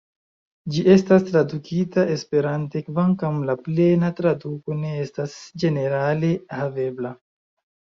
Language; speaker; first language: Esperanto; non-native, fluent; Chinese